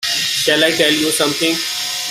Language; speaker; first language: English; native; English